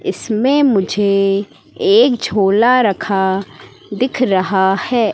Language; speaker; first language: Hindi; native; Hindi